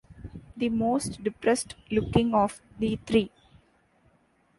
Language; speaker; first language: English; non-native, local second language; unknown